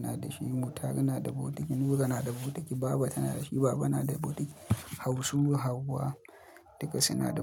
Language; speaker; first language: Hausa; native; Hausa